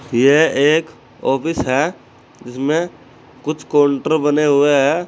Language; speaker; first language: Hindi; native; Hindi